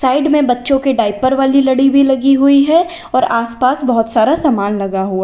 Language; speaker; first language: Hindi; native; Hindi